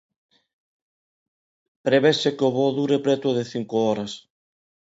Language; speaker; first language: Galician; non-native, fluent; Spanish